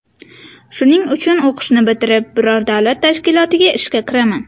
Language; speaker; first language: Uzbek; native; Uzbek